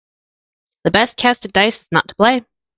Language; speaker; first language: English; native; English